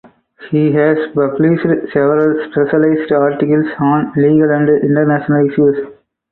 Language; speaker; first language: English; non-native, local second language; Tamil